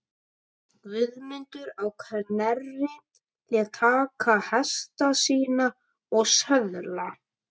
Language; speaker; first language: Icelandic; native; Icelandic